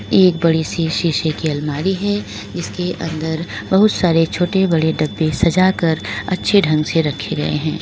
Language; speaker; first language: Hindi; native; Hindi